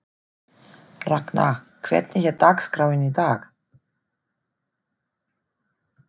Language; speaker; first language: Icelandic; non-native, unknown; German